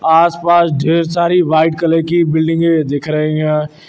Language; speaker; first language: Hindi; native; Hindi